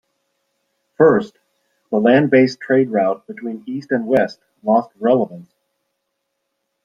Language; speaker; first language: English; native; English